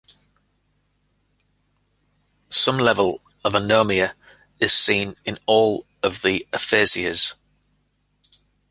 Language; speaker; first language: English; native; English